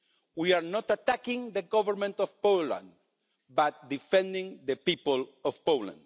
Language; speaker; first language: English; non-native, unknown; Spanish